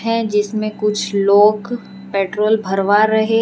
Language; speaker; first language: Hindi; non-native, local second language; Gujarati